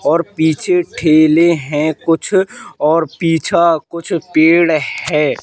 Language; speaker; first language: Hindi; native; Hindi